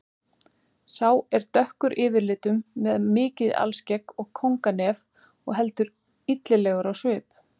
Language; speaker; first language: Icelandic; native; Icelandic